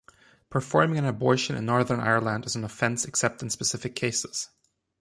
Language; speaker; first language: English; non-native, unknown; German